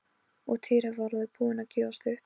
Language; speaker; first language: Icelandic; non-native, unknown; Polish